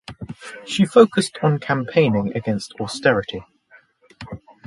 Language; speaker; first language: English; native; English